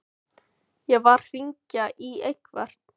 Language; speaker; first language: Icelandic; non-native, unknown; Filipino